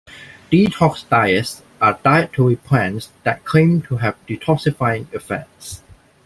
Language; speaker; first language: English; non-native, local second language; Cantonese